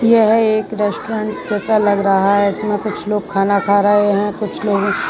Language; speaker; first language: Hindi; non-native, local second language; Gujarati